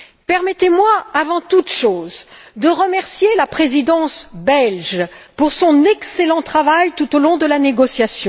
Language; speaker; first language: French; native; French